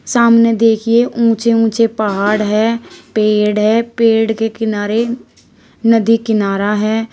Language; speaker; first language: Hindi; native; Hindi